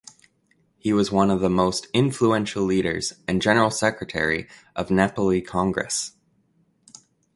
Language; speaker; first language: English; native; English